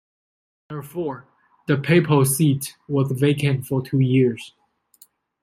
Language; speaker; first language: English; non-native, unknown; Chinese